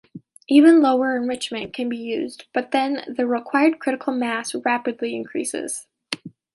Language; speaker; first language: English; native; English